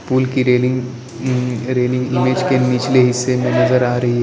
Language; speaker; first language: Hindi; non-native, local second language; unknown